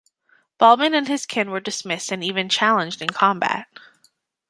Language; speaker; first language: English; native; English